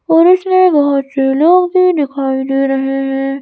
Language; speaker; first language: Hindi; native; Hindi